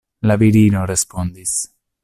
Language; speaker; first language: Esperanto; non-native, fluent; Italian